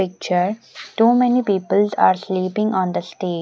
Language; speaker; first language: English; non-native, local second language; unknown